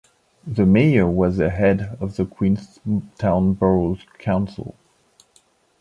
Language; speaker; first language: English; non-native, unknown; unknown